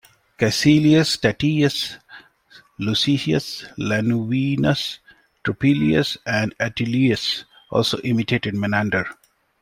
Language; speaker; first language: English; non-native, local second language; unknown